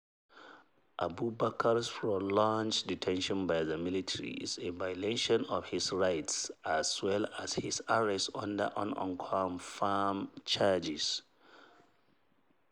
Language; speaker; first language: English; non-native, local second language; Hausa